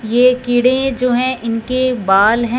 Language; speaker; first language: Hindi; non-native, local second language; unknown